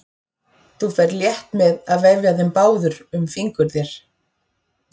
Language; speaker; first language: Icelandic; native; Icelandic